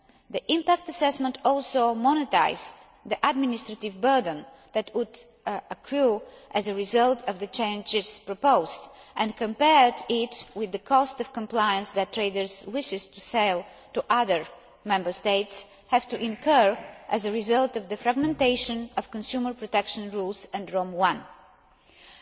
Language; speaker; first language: English; non-native, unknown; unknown